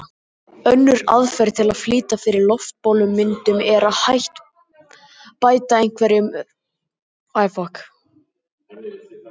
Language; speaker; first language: Icelandic; native; Icelandic